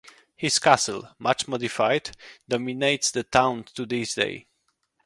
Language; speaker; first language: English; non-native, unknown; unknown